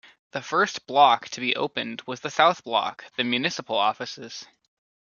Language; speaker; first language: English; native; English